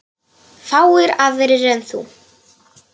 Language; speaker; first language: Icelandic; non-native, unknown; Polish